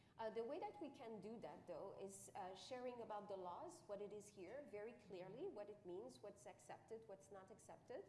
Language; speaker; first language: English; non-native, fluent; French